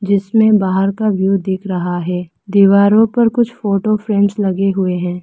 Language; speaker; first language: Hindi; non-native, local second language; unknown